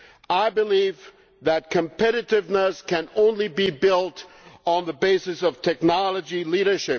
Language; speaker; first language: English; non-native, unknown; German